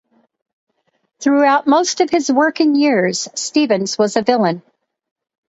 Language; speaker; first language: English; native; English